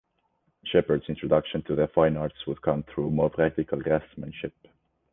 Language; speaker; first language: English; non-native, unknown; Estonian